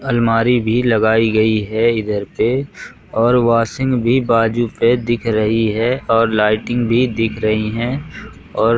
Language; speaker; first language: Hindi; native; Hindi